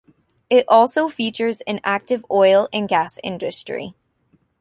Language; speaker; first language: English; native; English